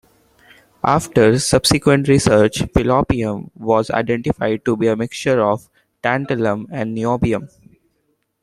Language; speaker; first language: English; non-native, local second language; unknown